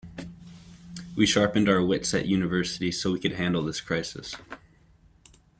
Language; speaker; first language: English; native; English